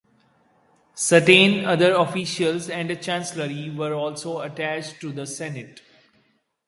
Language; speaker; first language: English; non-native, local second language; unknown